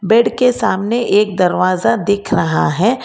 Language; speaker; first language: Hindi; non-native, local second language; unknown